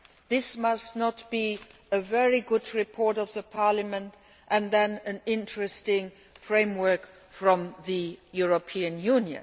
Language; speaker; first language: English; non-native, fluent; Luxembourgish